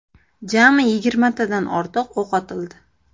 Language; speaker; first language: Uzbek; native; Uzbek